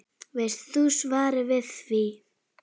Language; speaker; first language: Icelandic; native; Icelandic